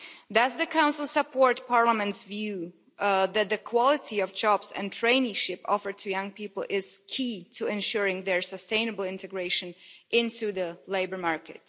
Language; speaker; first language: English; non-native, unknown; Slovak